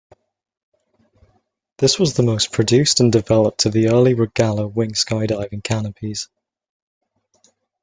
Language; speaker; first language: English; native; English